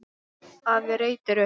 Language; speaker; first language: Icelandic; non-native, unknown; English